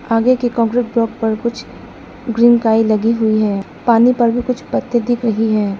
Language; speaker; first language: Hindi; non-native, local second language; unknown